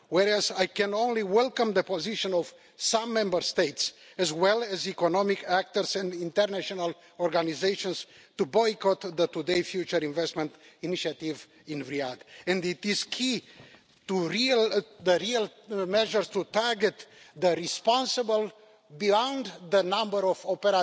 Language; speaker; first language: English; non-native, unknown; Romanian